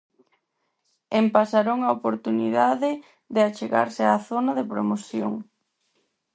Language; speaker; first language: Galician; non-native, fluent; Spanish